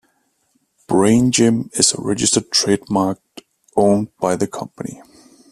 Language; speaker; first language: English; native; English